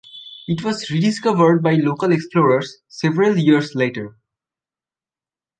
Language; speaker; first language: English; non-native, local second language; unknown